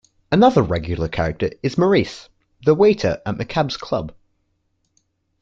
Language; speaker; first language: English; native; English